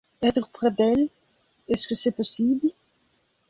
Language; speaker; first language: French; non-native, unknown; Belarusian